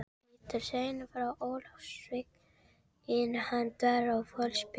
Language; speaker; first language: Icelandic; non-native, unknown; Filipino